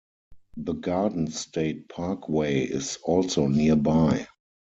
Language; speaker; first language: English; non-native, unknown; German